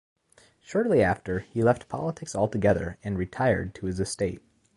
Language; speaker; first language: English; native; English